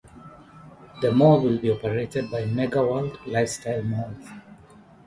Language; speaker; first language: English; non-native, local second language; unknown